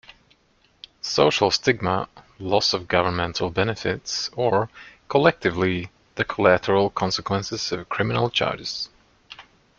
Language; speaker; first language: English; non-native, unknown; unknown